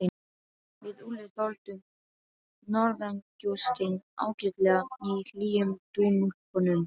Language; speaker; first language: Icelandic; non-native, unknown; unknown